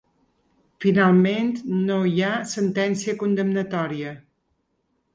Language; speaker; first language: Catalan; native; Catalan